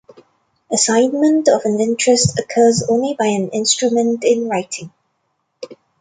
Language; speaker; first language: English; non-native, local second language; Cantonese